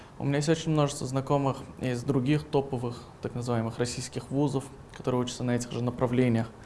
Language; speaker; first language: Russian; non-native, local second language; Uzbek